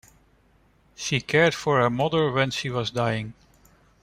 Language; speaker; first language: English; non-native, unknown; Dutch